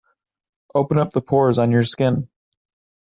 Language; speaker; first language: English; native; English